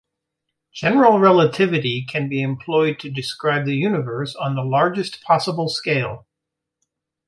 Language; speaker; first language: English; native; English